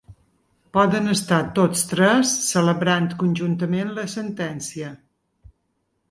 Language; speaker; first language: Catalan; native; Catalan